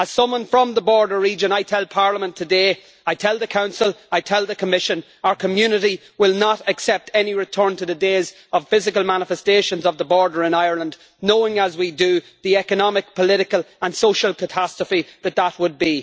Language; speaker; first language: English; native; English